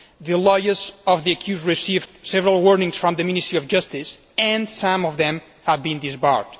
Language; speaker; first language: English; non-native, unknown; Spanish